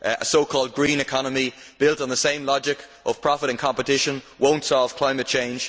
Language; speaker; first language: English; native; English